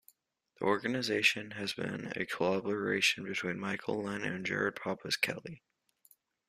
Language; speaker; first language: English; native; English